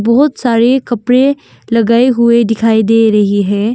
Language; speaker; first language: Hindi; non-native, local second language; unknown